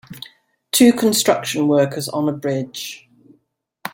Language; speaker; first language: English; native; English